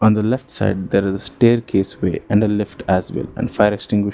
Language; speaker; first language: English; non-native, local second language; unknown